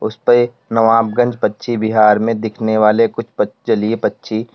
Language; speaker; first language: Hindi; native; Hindi